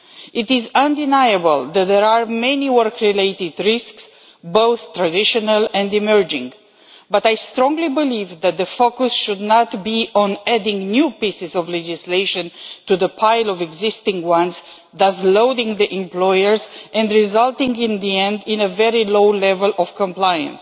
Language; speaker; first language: English; non-native, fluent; Romanian